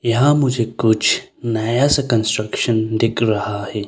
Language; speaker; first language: Hindi; early bilingual, other home language; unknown